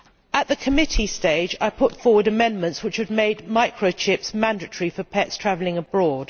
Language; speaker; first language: English; native; English